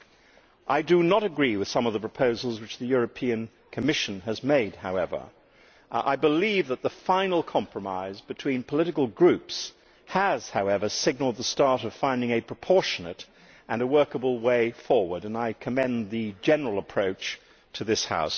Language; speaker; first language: English; native; English